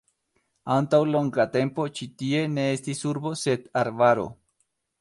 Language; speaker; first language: Esperanto; non-native, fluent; Spanish